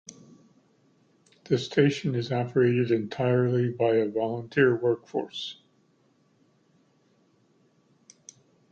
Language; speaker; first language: English; native; English